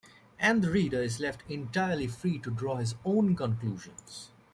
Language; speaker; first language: English; native; English